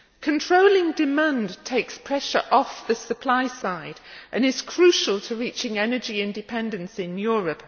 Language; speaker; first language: English; native; English